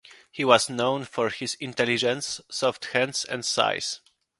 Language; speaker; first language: English; non-native, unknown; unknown